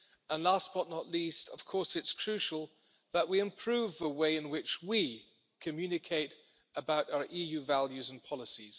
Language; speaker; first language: English; non-native, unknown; German